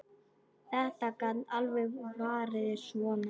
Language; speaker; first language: Icelandic; non-native, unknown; Polish